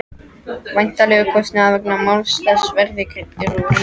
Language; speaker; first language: Icelandic; non-native, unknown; French